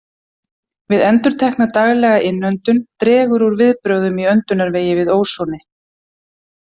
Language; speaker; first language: Icelandic; native; Icelandic